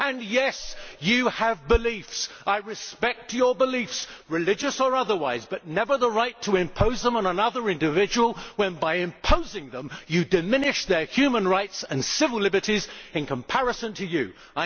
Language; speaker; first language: English; native; English